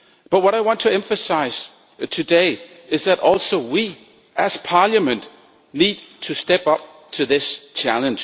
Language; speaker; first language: English; non-native, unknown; Danish